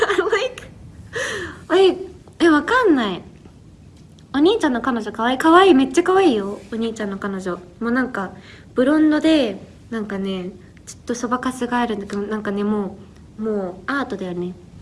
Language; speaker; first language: Japanese; early bilingual, heritage; Japanese